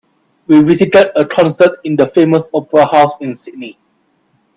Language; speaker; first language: English; non-native, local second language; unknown